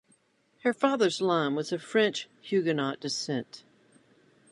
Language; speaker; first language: English; native; English